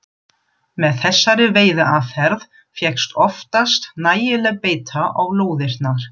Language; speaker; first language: Icelandic; non-native, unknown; German